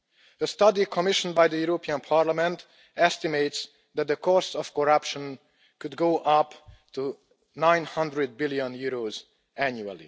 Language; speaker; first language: English; non-native, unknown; Hungarian